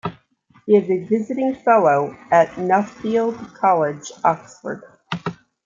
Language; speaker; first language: English; native; English